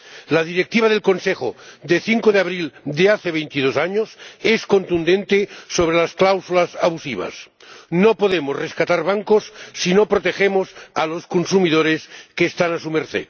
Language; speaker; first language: Spanish; non-native, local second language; Catalan